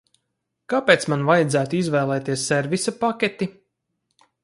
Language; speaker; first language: Latvian; native; Latvian